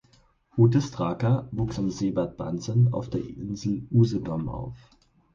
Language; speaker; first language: German; native; German